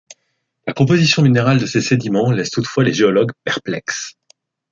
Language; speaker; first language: French; native; French